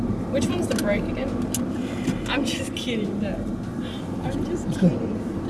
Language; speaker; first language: English; early bilingual, other home language; Japanese